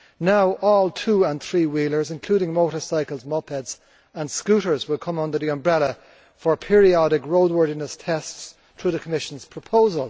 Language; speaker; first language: English; native; English